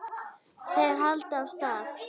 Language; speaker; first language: Icelandic; native; Icelandic